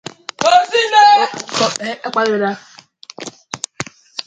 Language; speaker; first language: English; native; English